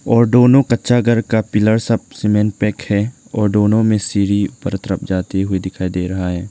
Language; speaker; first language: Hindi; non-native, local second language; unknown